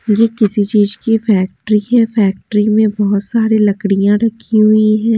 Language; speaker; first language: Hindi; native; Hindi